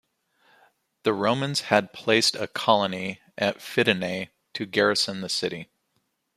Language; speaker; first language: English; native; English